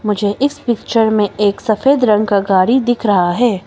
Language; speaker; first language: Hindi; non-native, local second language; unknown